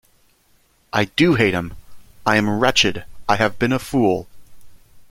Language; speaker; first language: English; native; English